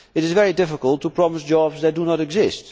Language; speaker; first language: English; non-native, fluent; Dutch